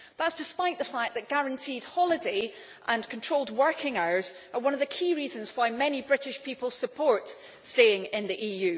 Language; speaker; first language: English; native; English